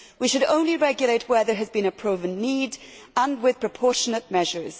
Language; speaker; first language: English; native; English